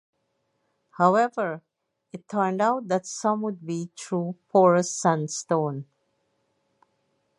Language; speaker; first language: English; native; English